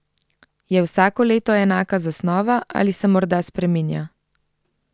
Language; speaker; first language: Slovenian; native; Slovenian